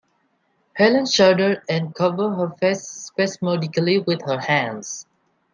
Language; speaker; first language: English; non-native, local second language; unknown